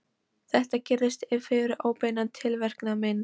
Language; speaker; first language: Icelandic; non-native, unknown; Polish